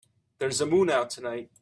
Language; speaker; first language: English; native; English